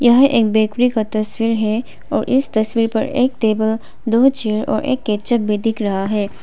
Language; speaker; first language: Hindi; non-native, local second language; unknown